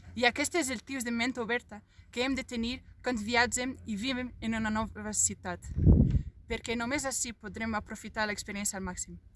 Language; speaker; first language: Catalan; non-native, fluent; Portuguese